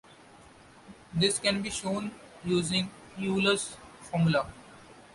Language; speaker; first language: English; non-native, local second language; Marathi